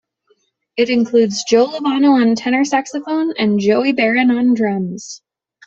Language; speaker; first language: English; native; English